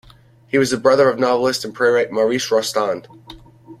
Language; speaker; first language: English; native; English